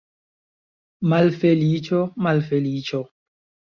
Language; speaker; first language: Esperanto; non-native, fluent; Chinese